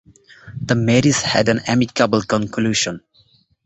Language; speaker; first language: English; non-native, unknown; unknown